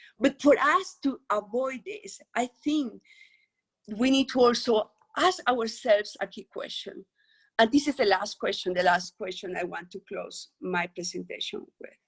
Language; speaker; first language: English; non-native, fluent; Spanish